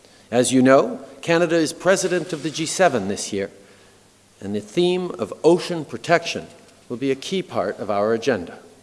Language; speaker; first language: English; early bilingual, other home language; French